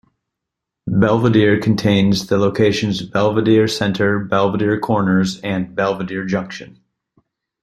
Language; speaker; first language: English; native; English